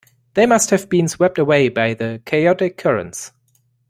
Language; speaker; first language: English; non-native, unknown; German